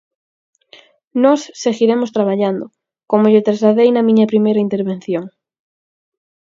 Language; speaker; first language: Galician; native; Galician